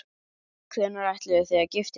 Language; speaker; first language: Icelandic; native; Icelandic